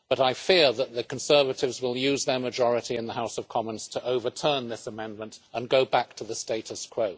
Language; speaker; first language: English; native; English